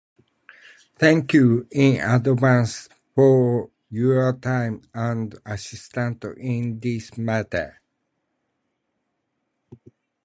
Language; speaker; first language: English; non-native, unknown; Japanese